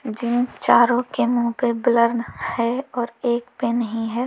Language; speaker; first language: Hindi; native; Hindi